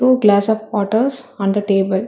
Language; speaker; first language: English; non-native, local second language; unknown